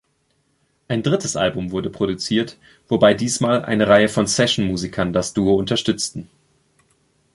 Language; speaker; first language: German; native; German